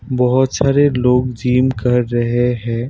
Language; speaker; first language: Hindi; non-native, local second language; Assamese